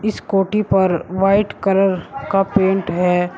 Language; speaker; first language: Hindi; native; Hindi